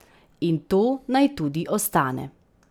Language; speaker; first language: Slovenian; native; Slovenian